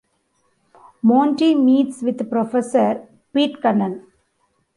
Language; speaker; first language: English; non-native, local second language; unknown